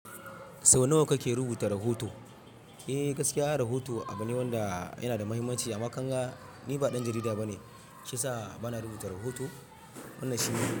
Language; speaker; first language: Hausa; non-native, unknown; Yoruba